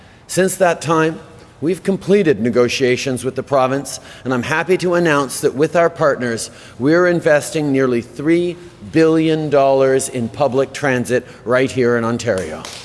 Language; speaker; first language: English; native; English